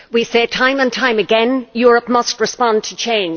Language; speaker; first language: English; native; English